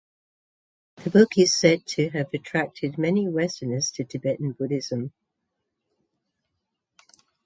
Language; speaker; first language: English; native; English